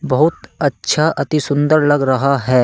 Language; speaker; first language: Hindi; native; Hindi